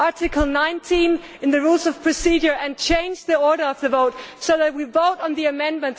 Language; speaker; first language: English; native; English